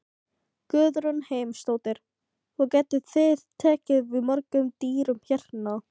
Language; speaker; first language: Icelandic; non-native, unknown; Filipino